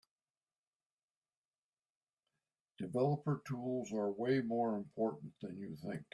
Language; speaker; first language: English; native; English